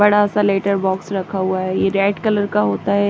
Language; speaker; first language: Hindi; native; Hindi